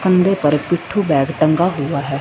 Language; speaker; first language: Hindi; non-native, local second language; Punjabi